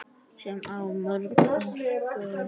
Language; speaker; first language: Icelandic; native; Icelandic